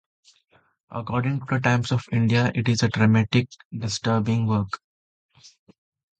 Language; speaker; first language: English; non-native, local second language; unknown